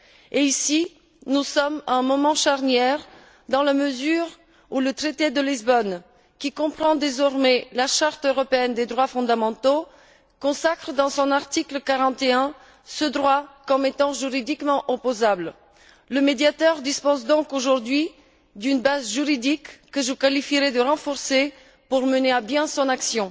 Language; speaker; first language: French; non-native, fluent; Bulgarian